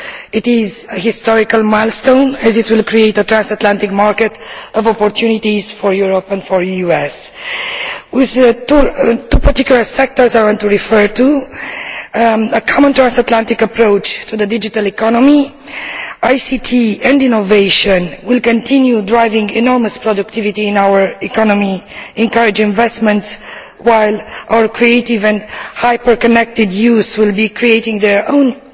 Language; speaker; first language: English; non-native, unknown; Romanian